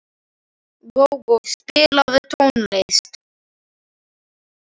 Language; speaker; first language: Icelandic; non-native, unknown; Slovak